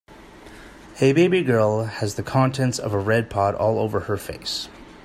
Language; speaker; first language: English; native; English